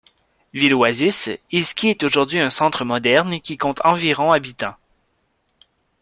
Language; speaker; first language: French; native; French